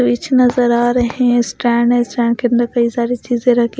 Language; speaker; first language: Hindi; non-native, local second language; Punjabi